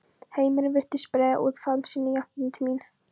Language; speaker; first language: Icelandic; non-native, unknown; Polish